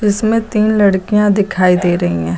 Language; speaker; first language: Hindi; native; Hindi